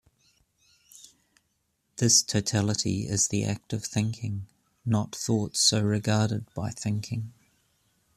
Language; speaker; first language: English; native; English